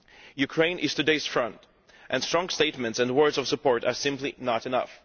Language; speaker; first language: English; non-native, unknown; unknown